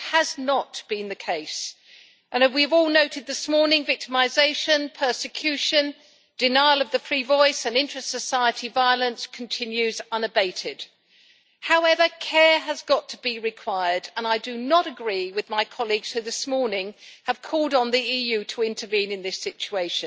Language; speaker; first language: English; native; English